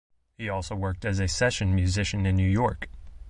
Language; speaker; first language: English; native; English